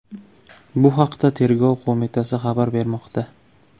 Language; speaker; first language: Uzbek; native; Uzbek